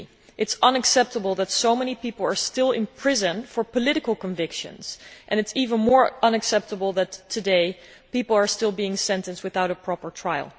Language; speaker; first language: English; non-native, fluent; Dutch